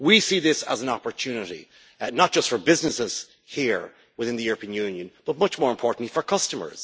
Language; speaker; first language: English; native; English